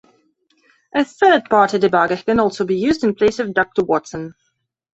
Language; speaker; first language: English; non-native, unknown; Belarusian